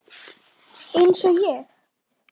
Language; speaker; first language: Icelandic; native; Icelandic